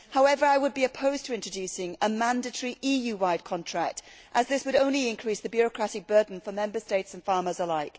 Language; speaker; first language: English; native; English